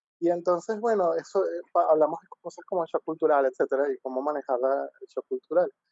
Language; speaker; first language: Spanish; native; Spanish